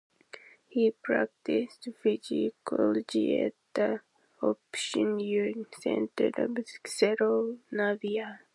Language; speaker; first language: English; non-native, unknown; Japanese